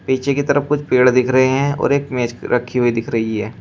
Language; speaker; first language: Hindi; native; Hindi